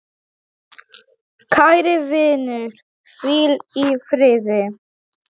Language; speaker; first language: Icelandic; non-native, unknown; Polish